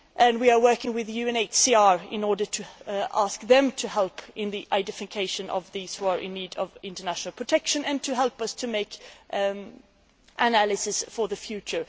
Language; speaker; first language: English; non-native, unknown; Swedish